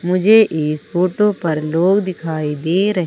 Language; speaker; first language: Hindi; native; Hindi